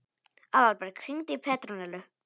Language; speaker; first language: Icelandic; non-native, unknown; Polish